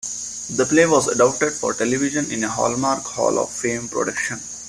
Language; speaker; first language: English; non-native, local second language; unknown